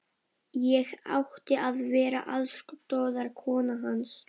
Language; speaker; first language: Icelandic; non-native, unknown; Polish